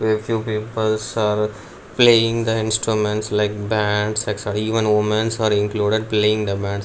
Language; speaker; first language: English; non-native, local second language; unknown